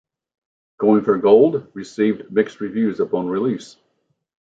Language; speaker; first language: English; native; English